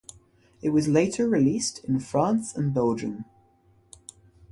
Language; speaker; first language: English; native; English